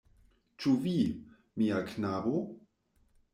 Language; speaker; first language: Esperanto; non-native, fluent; German